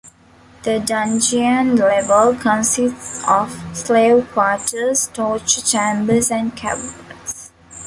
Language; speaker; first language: English; non-native, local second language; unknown